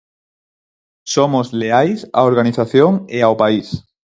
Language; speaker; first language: Galician; non-native, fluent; Spanish